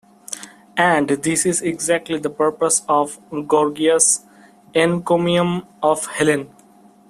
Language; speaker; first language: English; non-native, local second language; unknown